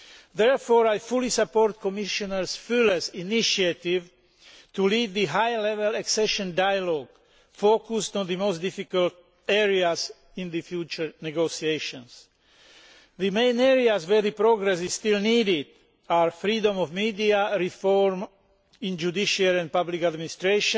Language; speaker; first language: English; non-native, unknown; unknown